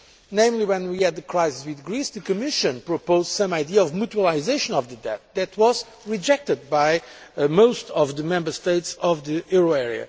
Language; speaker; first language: English; non-native, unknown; Portuguese